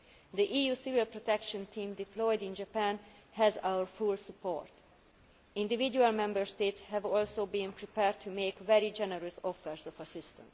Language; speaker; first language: English; non-native, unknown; Hungarian